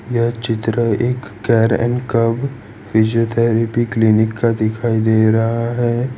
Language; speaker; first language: Hindi; non-native, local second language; Gujarati